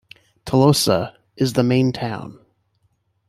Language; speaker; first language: English; native; English